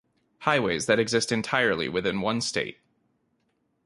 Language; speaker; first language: English; native; English